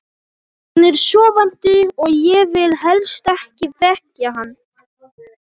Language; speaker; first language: Icelandic; non-native, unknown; Polish